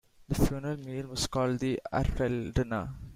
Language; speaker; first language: English; non-native, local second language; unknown